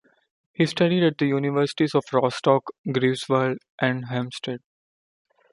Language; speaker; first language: English; non-native, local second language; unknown